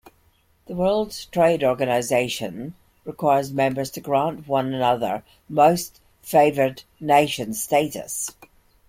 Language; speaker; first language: English; native; English